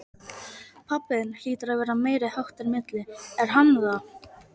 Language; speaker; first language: Icelandic; non-native, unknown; Polish